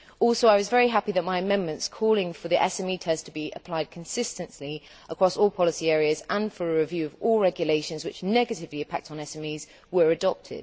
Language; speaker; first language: English; native; English